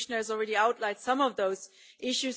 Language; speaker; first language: English; non-native, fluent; German